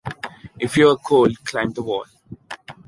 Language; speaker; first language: English; non-native, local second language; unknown